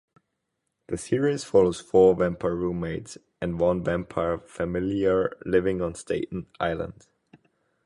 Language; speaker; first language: English; non-native, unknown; German